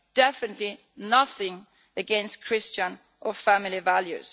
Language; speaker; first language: English; non-native, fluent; Italian